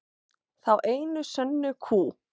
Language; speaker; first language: Icelandic; non-native, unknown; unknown